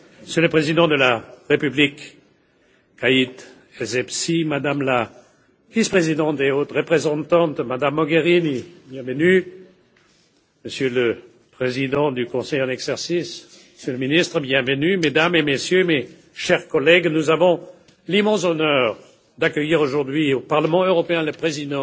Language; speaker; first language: French; non-native, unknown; German